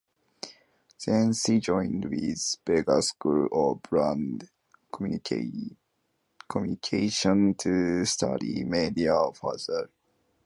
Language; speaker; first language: English; non-native, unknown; Japanese